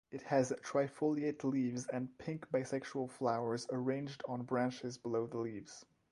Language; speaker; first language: English; non-native, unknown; French